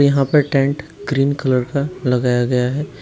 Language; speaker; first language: Hindi; native; Hindi